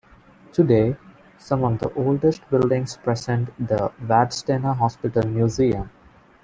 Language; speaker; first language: English; non-native, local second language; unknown